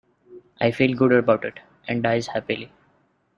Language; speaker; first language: English; non-native, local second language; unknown